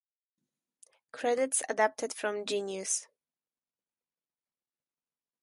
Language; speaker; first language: English; non-native, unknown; Polish